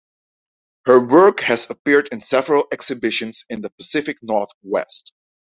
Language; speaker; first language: English; non-native, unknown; Dutch